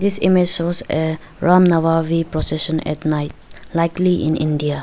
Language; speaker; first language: English; non-native, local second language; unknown